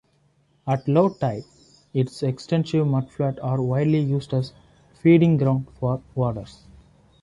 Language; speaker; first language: English; non-native, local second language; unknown